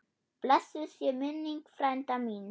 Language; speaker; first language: Icelandic; non-native, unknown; German